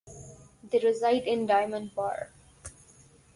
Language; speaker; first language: English; non-native, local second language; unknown